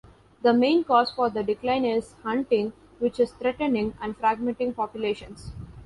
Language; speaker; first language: English; non-native, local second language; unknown